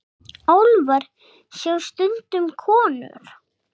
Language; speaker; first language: Icelandic; non-native, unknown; English